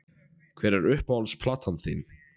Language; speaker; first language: Icelandic; non-native, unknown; Polish